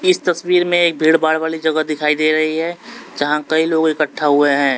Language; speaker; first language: Hindi; native; Hindi